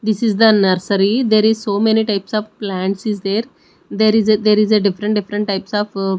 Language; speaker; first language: English; non-native, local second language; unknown